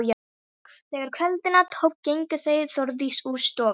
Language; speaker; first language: Icelandic; non-native, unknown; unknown